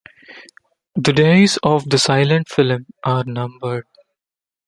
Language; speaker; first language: English; non-native, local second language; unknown